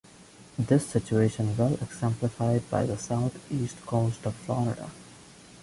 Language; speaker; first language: English; non-native, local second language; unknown